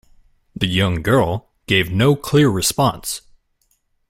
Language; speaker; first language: English; native; English